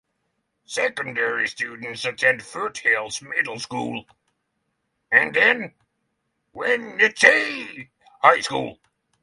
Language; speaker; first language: English; non-native, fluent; Norwegian